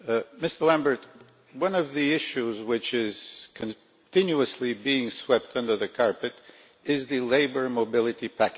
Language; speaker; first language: English; non-native, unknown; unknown